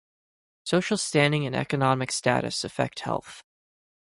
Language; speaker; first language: English; native; English